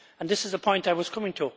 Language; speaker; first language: English; native; English